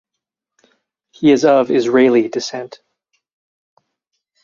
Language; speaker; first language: English; native; English